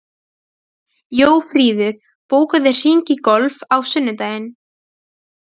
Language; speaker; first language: Icelandic; non-native, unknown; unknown